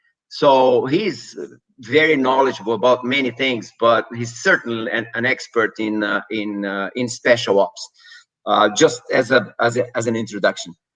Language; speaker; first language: English; non-native, fluent; Portuguese